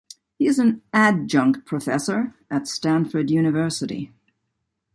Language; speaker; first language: English; native; English